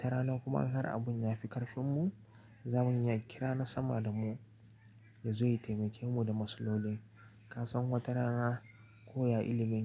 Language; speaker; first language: Hausa; native; Hausa